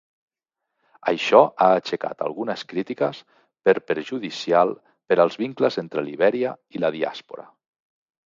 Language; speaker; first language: Catalan; native; Catalan